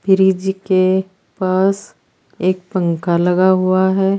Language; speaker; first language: Hindi; native; Hindi